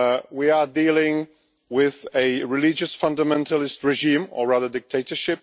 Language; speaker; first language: English; non-native, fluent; Czech